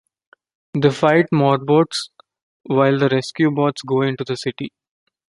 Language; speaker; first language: English; non-native, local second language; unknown